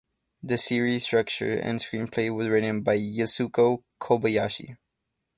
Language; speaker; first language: English; native; English